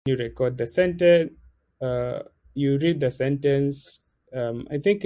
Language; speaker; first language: English; non-native, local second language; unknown